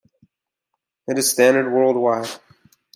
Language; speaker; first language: English; native; English